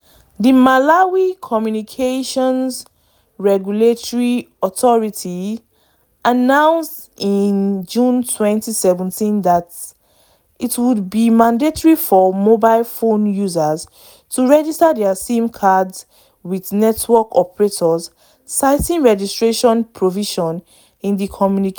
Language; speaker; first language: English; non-native, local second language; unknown